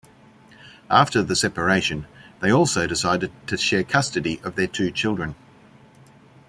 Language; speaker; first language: English; native; English